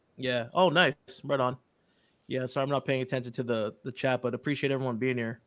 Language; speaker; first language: English; early bilingual, other home language; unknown